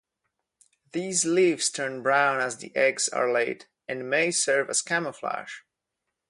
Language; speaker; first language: English; non-native, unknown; Polish